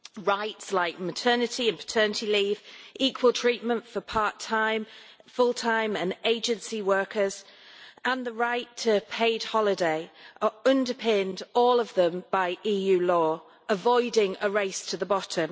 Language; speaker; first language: English; native; English